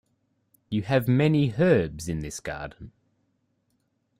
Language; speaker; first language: English; native; English